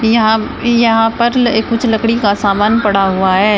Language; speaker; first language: Hindi; native; Hindi